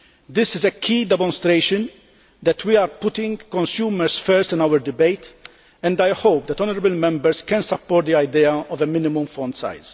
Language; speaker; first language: English; non-native, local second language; Maltese